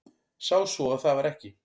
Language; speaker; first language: Icelandic; native; Icelandic